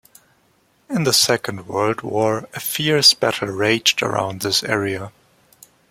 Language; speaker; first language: English; non-native, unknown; German